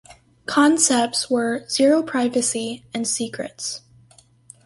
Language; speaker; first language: English; native; English